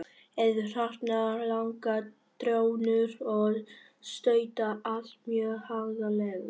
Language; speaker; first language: Icelandic; non-native, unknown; Vietnamese